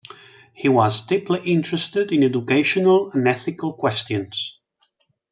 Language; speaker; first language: English; non-native, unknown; Catalan